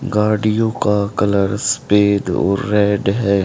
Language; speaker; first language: Hindi; native; Hindi